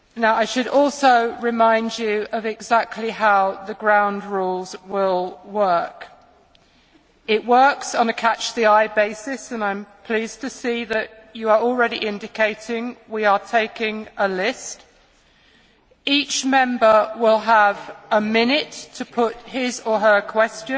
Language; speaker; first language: English; native; English